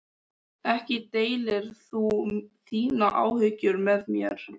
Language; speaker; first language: Icelandic; native; Icelandic